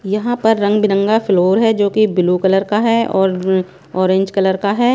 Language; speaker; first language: Hindi; non-native, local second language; Punjabi